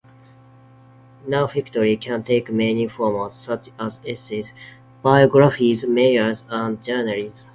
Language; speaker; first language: English; non-native, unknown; Japanese